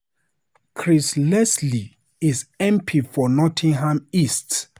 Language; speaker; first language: English; non-native, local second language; Hausa